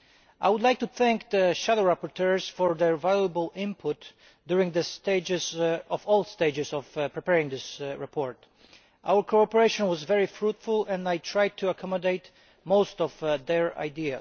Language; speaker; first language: English; non-native, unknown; Polish